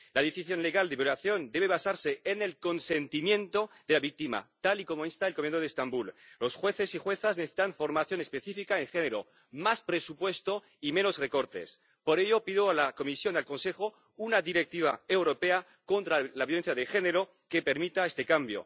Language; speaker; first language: Spanish; native; Spanish